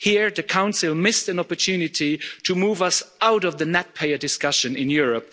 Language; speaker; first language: English; non-native, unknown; Luxembourgish